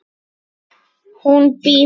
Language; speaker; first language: Icelandic; native; Icelandic